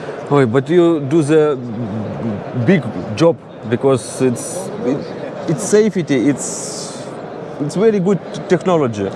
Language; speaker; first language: English; non-native, learner; Russian